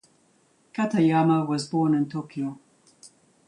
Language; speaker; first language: English; native; English